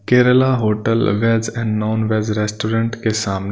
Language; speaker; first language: Hindi; non-native, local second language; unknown